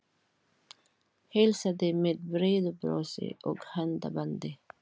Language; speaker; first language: Icelandic; non-native, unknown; Filipino